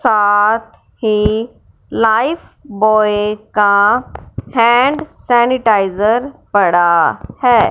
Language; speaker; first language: Hindi; non-native, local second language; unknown